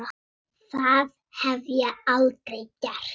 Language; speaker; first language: Icelandic; native; Icelandic